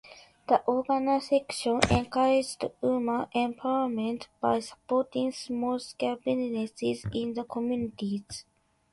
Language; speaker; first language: English; non-native, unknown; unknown